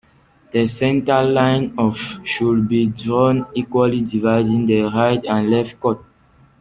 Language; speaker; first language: English; non-native, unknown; French